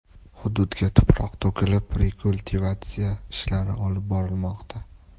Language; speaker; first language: Uzbek; native; Uzbek